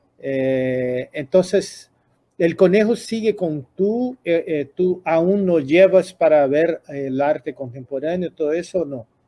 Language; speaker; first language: Spanish; non-native, related language; Portuguese